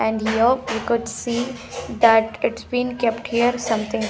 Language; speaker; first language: English; non-native, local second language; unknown